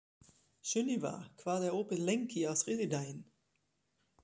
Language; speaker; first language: Icelandic; non-native, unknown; German